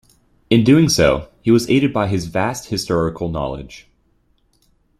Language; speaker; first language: English; native; English